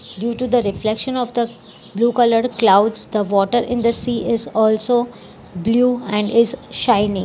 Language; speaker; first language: English; non-native, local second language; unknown